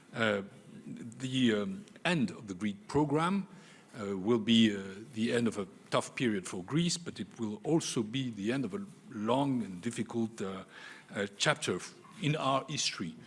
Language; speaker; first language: English; non-native, fluent; French